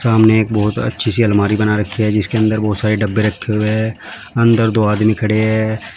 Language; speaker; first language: Hindi; native; Hindi